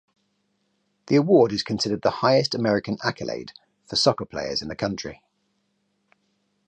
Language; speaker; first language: English; native; English